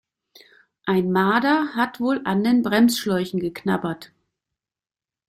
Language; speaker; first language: German; native; German